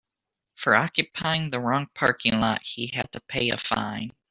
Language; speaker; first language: English; native; English